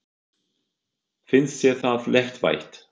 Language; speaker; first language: Icelandic; non-native, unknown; German